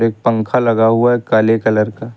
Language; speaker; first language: Hindi; native; Hindi